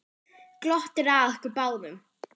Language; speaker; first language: Icelandic; non-native, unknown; German